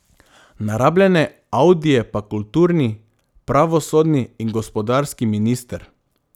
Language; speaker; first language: Slovenian; non-native, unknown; Macedonian